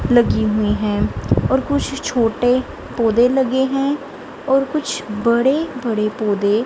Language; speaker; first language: Hindi; non-native, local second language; Punjabi